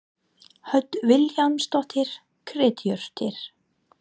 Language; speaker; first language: Icelandic; non-native, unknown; English